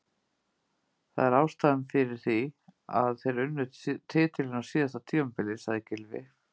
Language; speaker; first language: Icelandic; native; Icelandic